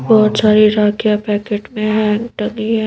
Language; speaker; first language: Hindi; native; Hindi